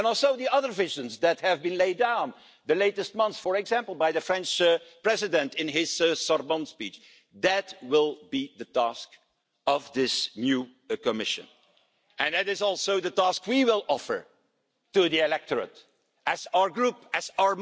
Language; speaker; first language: English; non-native, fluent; German